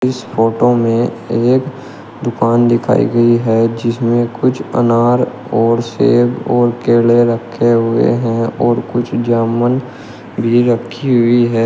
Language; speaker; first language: Hindi; native; Hindi